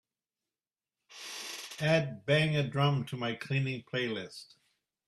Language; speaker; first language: English; native; English